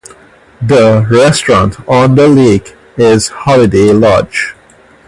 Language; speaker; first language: English; native; English